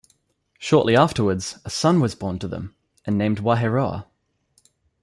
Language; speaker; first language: English; native; English